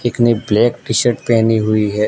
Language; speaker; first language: Hindi; non-native, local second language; Gujarati